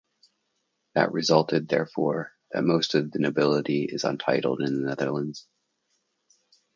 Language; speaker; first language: English; native; English